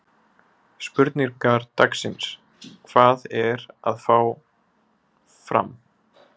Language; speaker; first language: Icelandic; native; Icelandic